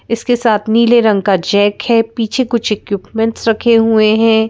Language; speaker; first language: Hindi; native; Hindi